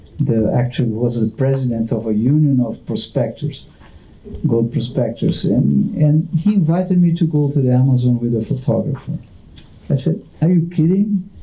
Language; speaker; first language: English; non-native, fluent; Portuguese